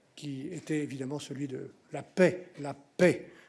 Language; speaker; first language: French; native; French